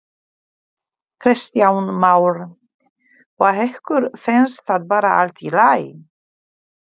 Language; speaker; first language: Icelandic; non-native, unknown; Polish